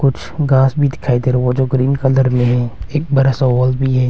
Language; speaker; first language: Hindi; non-native, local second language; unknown